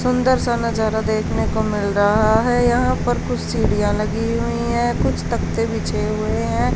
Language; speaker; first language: Hindi; native; Hindi